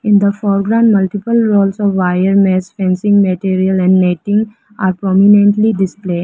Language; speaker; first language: English; non-native, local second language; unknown